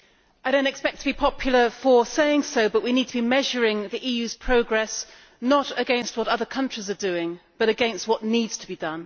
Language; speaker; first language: English; native; English